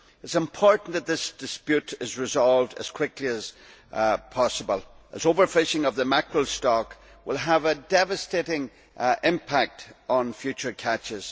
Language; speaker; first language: English; native; English